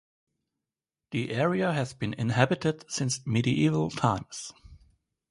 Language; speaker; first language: English; non-native, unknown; German